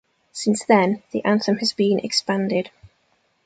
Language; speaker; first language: English; native; English